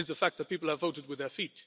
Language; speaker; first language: English; non-native, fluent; Luxembourgish